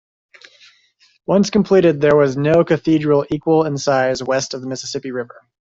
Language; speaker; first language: English; native; English